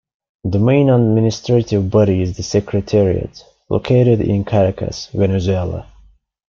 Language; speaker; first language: English; non-native, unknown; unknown